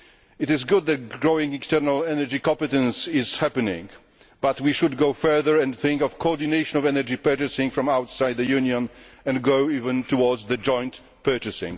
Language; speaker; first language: English; non-native, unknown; Polish